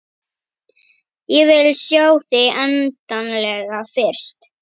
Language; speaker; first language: Icelandic; native; Icelandic